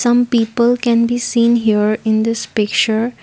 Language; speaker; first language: English; non-native, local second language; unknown